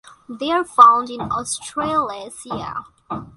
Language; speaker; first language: English; non-native, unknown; Bangla